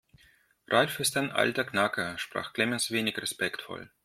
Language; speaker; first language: German; non-native, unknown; Russian